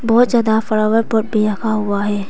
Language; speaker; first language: Hindi; non-native, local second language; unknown